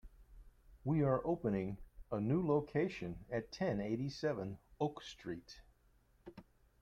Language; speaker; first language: English; native; English